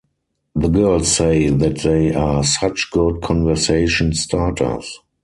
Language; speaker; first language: English; non-native, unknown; German